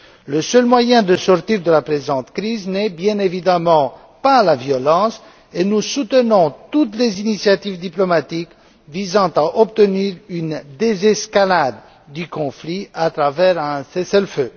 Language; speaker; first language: French; non-native, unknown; Romanian